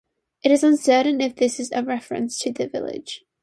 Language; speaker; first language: English; non-native, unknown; Chinese